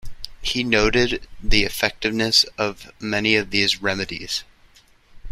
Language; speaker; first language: English; native; English